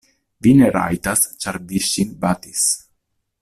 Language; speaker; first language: Esperanto; non-native, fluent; Italian